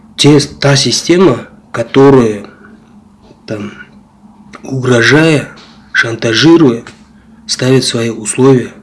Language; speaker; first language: Russian; non-native, local second language; Kazakh